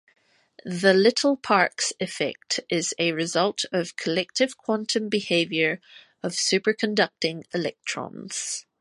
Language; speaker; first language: English; native; English